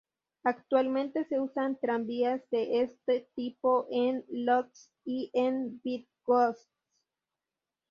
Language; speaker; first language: Spanish; native; Spanish